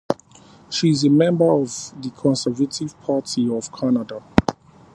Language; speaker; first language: English; native; English